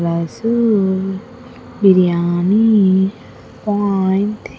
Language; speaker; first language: English; non-native, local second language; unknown